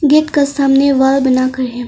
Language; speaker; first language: Hindi; non-native, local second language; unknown